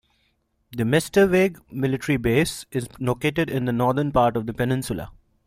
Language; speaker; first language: English; non-native, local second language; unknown